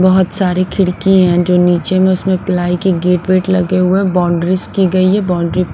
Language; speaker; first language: Hindi; non-native, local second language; Punjabi